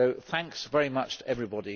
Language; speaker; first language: English; native; English